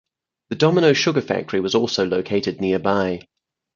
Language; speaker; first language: English; native; English